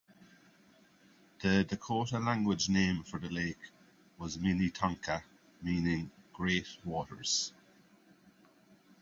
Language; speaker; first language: English; native; English